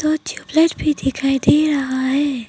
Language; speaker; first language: Hindi; non-native, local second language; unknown